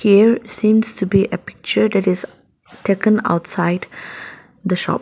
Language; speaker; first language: English; non-native, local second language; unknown